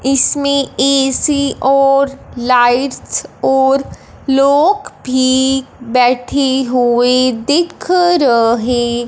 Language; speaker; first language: Hindi; non-native, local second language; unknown